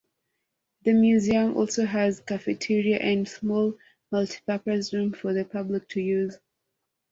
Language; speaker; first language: English; non-native, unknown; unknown